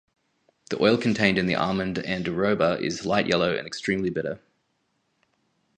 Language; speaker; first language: English; native; English